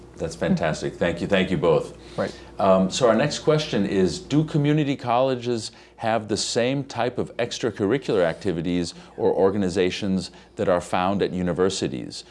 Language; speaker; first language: English; native; English